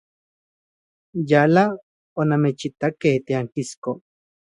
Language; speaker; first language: Central Puebla Nahuatl; native; Central Puebla Nahuatl